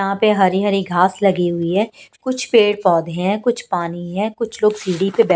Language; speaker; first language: Hindi; non-native, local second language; Punjabi